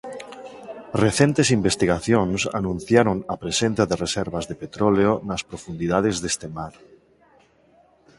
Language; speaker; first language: Galician; non-native, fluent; Spanish